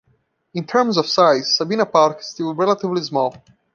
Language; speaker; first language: English; non-native, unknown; Portuguese